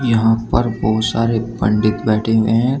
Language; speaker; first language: Hindi; native; Hindi